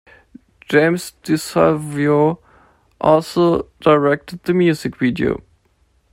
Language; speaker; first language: English; non-native, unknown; German